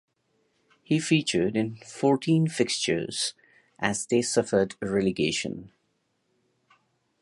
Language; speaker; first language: English; non-native, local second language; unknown